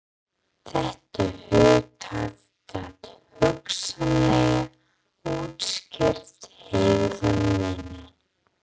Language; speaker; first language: Icelandic; non-native, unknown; English